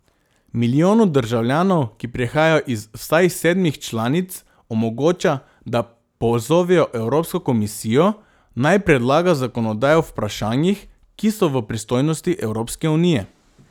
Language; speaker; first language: Slovenian; non-native, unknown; Macedonian